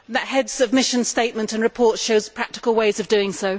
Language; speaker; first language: English; native; English